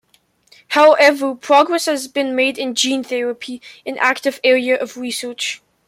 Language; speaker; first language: English; native; English